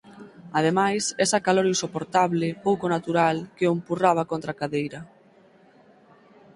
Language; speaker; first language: Galician; native; Galician